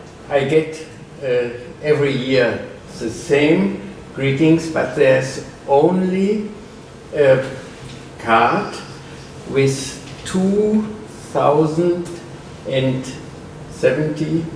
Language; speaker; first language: English; non-native, fluent; German